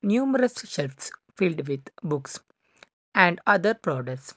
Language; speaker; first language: English; non-native, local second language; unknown